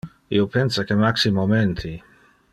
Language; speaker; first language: Interlingua; non-native, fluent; Dutch